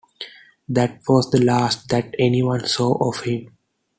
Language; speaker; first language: English; non-native, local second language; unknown